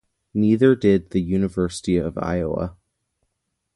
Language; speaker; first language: English; native; English